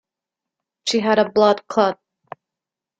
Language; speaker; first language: English; non-native, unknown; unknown